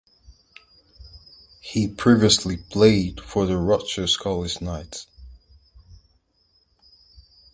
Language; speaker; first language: English; native; English